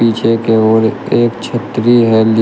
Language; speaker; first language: Hindi; native; Hindi